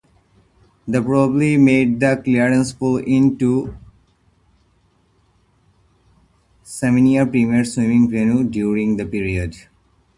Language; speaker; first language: English; non-native, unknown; Bangla